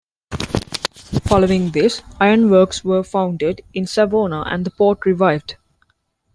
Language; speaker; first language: English; non-native, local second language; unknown